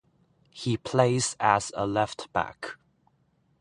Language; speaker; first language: English; non-native, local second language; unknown